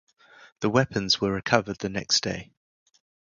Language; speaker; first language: English; native; English